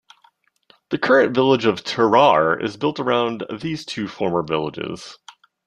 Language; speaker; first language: English; native; English